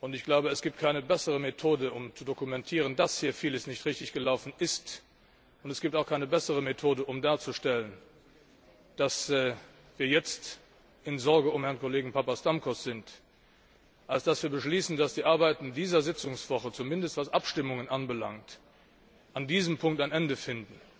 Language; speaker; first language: German; non-native, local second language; Luxembourgish